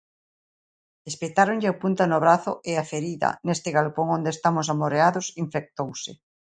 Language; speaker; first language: Galician; native; Galician